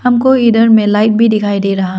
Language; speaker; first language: Hindi; non-native, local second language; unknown